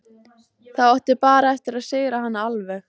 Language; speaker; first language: Icelandic; native; Icelandic